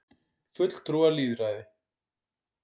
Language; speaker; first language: Icelandic; native; Icelandic